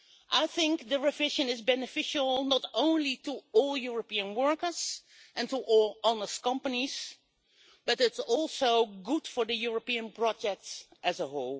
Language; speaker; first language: English; non-native, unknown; Dutch